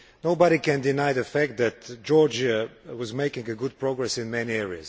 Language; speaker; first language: English; non-native, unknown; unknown